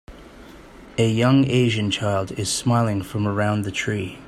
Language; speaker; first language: English; native; English